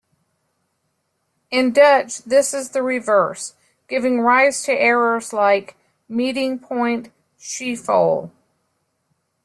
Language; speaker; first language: English; native; English